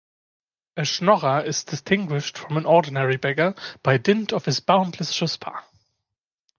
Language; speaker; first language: English; non-native, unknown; German